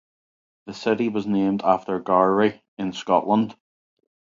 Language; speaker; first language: English; native; English